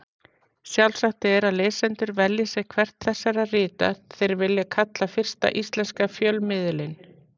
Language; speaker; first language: Icelandic; native; Icelandic